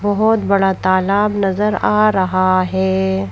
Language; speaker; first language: Hindi; native; Hindi